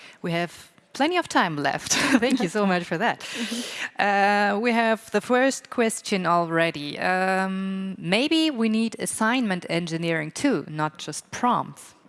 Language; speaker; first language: English; non-native, fluent; German